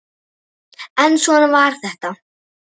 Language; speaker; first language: Icelandic; native; Icelandic